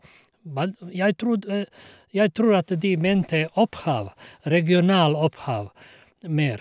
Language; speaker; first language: Norwegian; non-native, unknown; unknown